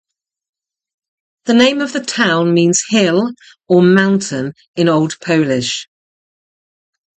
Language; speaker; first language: English; native; English